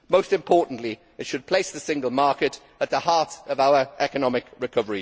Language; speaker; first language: English; native; English